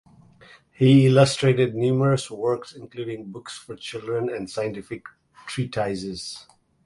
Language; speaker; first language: English; non-native, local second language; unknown